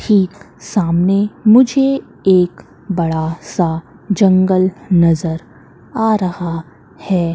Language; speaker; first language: Hindi; native; Hindi